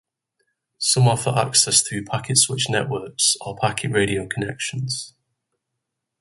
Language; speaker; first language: English; native; English